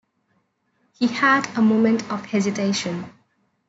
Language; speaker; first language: English; non-native, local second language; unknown